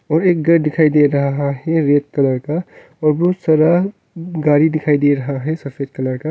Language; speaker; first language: Hindi; non-native, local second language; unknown